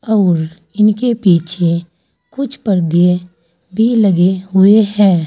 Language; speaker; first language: Hindi; native; Hindi